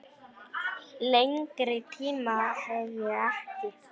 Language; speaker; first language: Icelandic; non-native, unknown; Polish